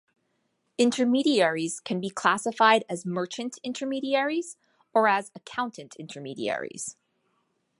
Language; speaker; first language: English; native; English